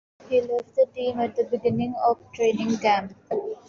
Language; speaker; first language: English; non-native, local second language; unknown